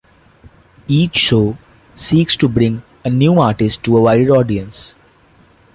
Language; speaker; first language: English; non-native, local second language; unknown